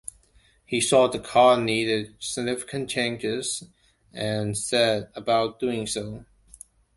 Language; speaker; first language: English; non-native, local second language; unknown